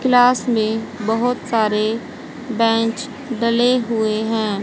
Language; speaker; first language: Hindi; native; Hindi